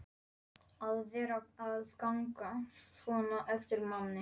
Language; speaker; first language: Icelandic; non-native, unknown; Polish